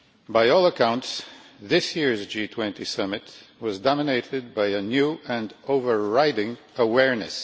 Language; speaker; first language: English; non-native, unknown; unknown